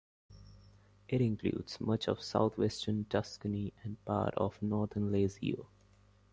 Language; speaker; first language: English; non-native, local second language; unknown